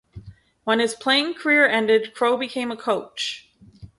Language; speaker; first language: English; native; English